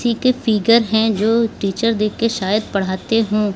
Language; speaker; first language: Hindi; native; Hindi